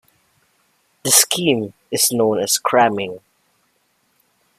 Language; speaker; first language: English; non-native, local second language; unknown